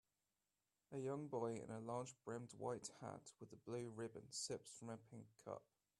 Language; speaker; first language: English; native; English